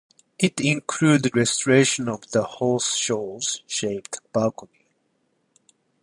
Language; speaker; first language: English; non-native, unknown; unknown